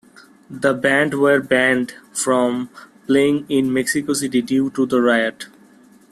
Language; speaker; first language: English; non-native, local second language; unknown